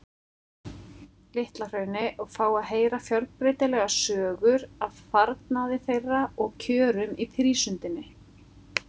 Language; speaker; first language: Icelandic; native; Icelandic